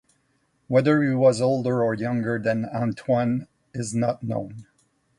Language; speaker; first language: English; non-native, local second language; French